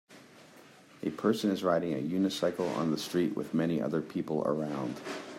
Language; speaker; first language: English; native; English